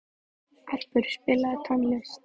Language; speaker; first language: Icelandic; native; Icelandic